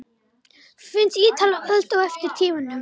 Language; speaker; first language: Icelandic; non-native, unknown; Romanian